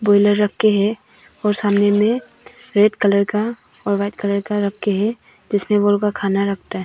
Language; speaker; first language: Hindi; non-native, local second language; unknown